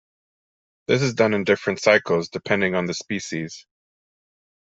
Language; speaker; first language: English; non-native, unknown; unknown